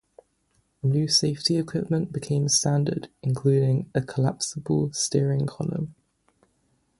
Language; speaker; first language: English; native; English